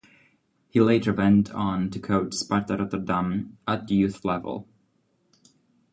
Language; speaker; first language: English; non-native, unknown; Czech